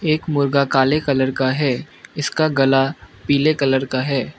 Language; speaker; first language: Hindi; non-native, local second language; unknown